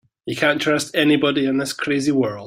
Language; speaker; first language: English; native; English